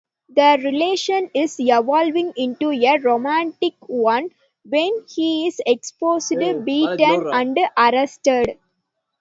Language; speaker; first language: English; non-native, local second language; Tamil